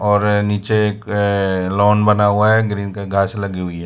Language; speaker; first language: Hindi; non-native, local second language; Gujarati